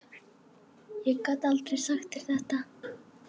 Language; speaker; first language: Icelandic; native; Icelandic